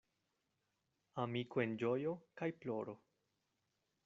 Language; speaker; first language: Esperanto; non-native, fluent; Spanish